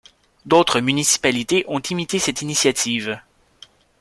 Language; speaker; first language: French; native; French